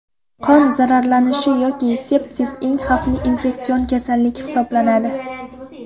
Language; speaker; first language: Uzbek; non-native, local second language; Kara-Kalpak